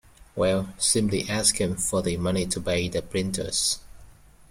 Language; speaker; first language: English; native; English